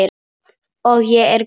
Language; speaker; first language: Icelandic; non-native, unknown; Polish